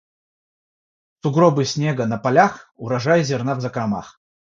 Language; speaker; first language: Russian; non-native, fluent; Georgian